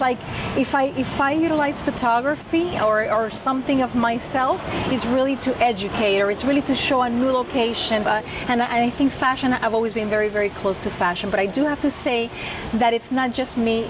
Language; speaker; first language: English; non-native, local second language; Spanish